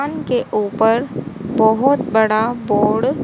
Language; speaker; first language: Hindi; native; Hindi